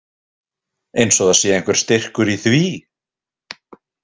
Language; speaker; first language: Icelandic; native; Icelandic